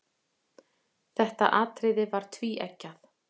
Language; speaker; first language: Icelandic; native; Icelandic